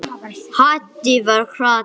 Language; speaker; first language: Icelandic; non-native, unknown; English